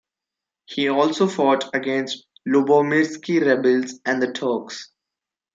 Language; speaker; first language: English; non-native, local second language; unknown